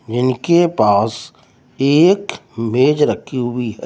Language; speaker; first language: Hindi; native; Hindi